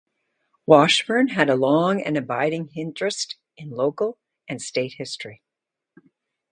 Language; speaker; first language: English; native; English